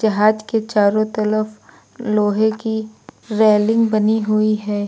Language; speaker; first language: Hindi; native; Hindi